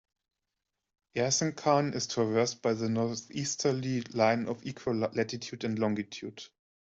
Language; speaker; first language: English; non-native, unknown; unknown